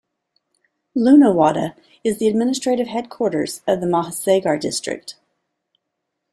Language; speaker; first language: English; native; English